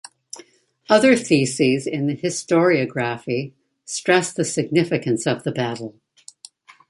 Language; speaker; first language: English; native; English